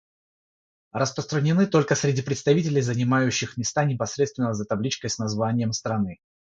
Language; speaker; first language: Russian; non-native, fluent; Georgian